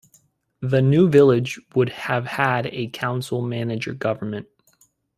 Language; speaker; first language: English; native; English